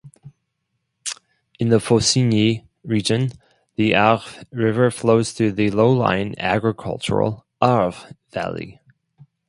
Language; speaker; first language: English; non-native, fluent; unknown